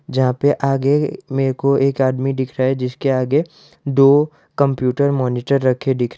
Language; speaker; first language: Hindi; non-native, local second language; Gujarati